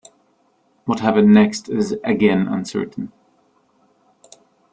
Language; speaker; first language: English; non-native, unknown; German